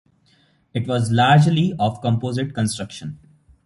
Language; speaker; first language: English; non-native, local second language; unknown